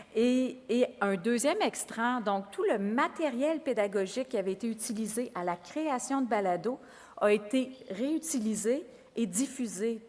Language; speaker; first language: French; native; French